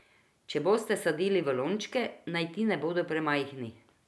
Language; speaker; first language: Slovenian; non-native, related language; Croatian